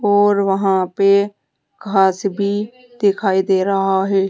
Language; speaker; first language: Hindi; native; Hindi